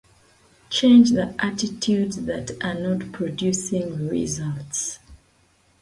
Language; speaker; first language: English; non-native, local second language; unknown